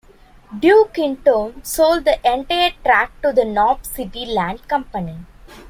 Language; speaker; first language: English; non-native, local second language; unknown